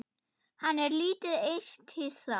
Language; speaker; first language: Icelandic; non-native, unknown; German